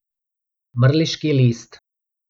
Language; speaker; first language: Slovenian; non-native, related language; Bosnian